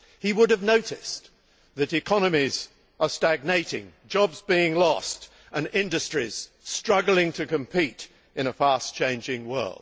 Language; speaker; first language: English; native; English